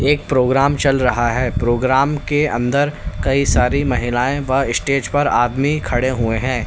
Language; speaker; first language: Hindi; native; Hindi